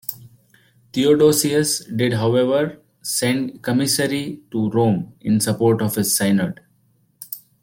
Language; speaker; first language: English; non-native, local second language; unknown